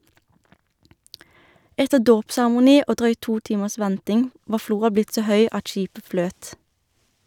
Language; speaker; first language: Norwegian; native; Norwegian